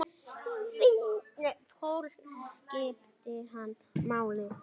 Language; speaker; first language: Icelandic; native; Icelandic